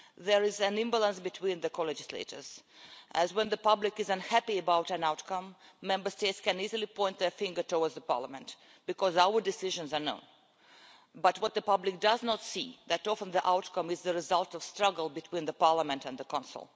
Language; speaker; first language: English; non-native, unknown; Russian